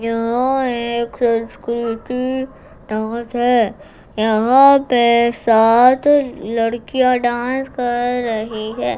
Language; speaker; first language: Hindi; non-native, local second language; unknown